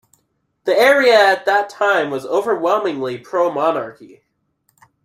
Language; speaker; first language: English; native; English